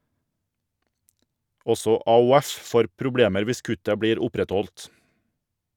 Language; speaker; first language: Norwegian; native; Norwegian